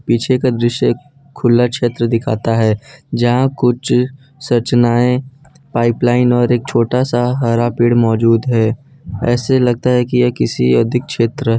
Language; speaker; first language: Hindi; non-native, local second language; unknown